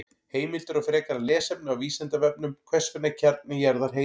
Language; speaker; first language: Icelandic; native; Icelandic